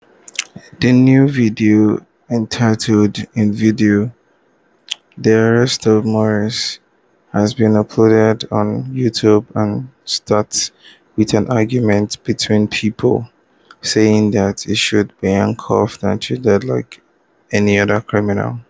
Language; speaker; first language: English; non-native, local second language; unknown